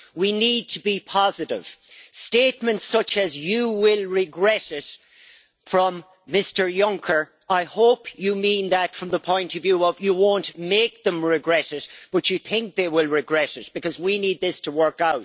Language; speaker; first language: English; native; English